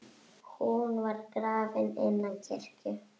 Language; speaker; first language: Icelandic; native; Icelandic